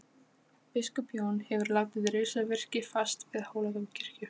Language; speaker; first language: Icelandic; non-native, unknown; Polish